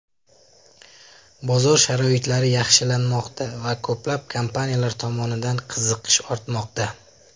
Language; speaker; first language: Uzbek; native; Uzbek